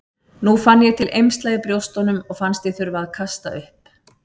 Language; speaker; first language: Icelandic; native; Icelandic